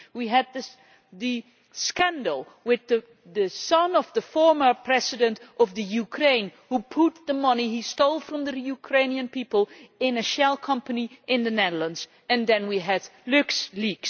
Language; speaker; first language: English; non-native, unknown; Dutch